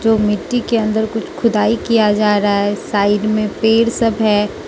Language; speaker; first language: Hindi; non-native, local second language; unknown